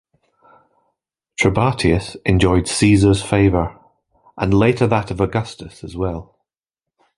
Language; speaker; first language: English; native; English